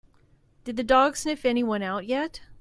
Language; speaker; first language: English; native; English